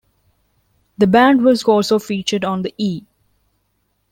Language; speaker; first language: English; non-native, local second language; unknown